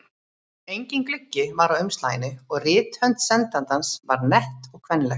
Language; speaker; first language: Icelandic; native; Icelandic